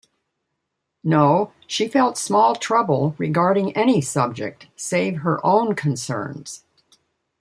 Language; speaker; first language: English; native; English